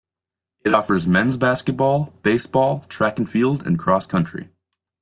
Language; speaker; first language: English; native; English